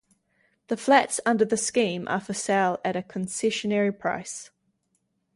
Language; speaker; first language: English; native; English